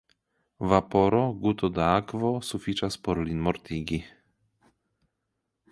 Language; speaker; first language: Esperanto; non-native, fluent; Polish